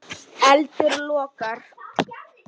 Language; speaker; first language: Icelandic; non-native, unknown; Polish